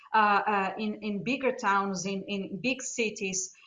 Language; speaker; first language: English; non-native, fluent; Portuguese